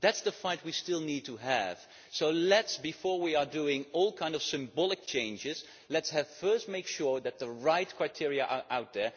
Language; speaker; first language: English; non-native, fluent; Dutch